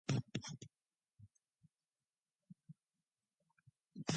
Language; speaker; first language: English; non-native, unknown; Mongolian